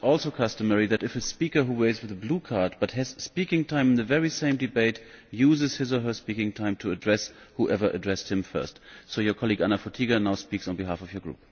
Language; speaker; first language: English; non-native, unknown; German